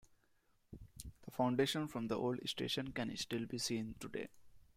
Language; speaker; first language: English; non-native, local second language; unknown